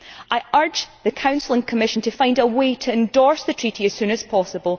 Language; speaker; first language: English; native; English